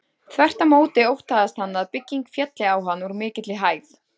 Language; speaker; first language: Icelandic; native; Icelandic